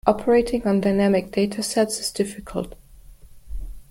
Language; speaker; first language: English; non-native, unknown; German